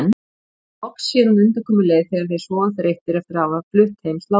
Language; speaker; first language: Icelandic; native; Icelandic